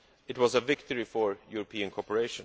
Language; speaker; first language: English; non-native, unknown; Swedish